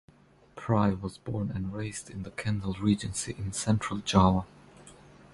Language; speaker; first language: English; non-native, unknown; Croatian